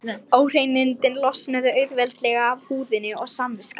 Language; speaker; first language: Icelandic; non-native, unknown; Lithuanian